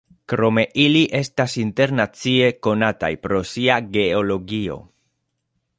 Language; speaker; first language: Esperanto; non-native, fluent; Spanish